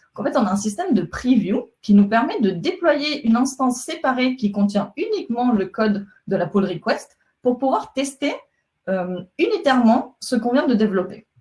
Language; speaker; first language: French; non-native, fluent; Spanish